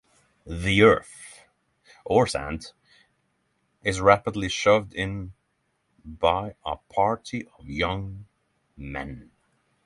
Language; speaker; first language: English; non-native, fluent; Norwegian